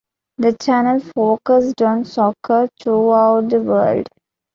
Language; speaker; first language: English; non-native, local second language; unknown